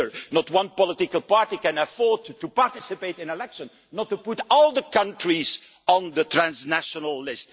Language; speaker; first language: English; non-native, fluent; Dutch